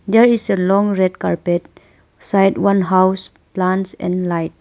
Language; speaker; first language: English; non-native, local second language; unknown